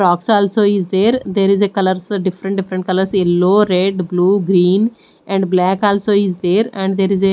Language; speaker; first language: English; non-native, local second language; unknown